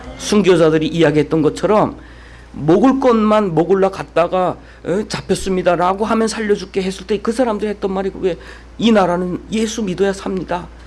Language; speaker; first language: Korean; native; Korean